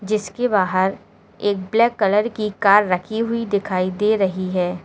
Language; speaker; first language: Hindi; native; Hindi